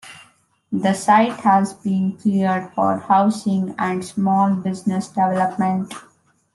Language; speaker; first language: English; non-native, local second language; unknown